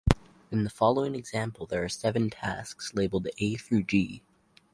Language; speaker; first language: English; native; English